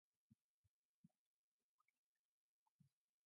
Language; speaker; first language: English; non-native, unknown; Mongolian